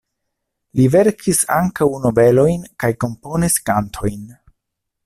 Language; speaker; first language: Esperanto; non-native, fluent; Italian